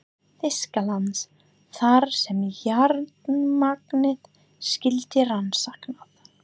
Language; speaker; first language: Icelandic; non-native, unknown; English